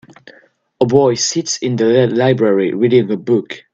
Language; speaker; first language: English; non-native, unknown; French